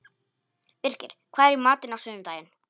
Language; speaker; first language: Icelandic; non-native, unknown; Polish